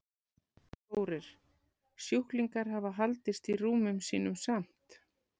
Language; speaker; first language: Icelandic; native; Icelandic